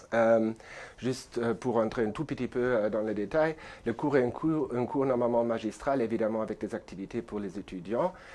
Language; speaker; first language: French; non-native, fluent; German